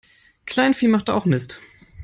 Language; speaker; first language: English; non-native, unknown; German